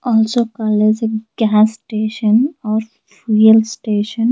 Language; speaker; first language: English; non-native, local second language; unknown